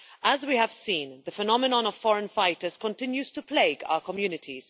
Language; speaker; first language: English; non-native, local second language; Maltese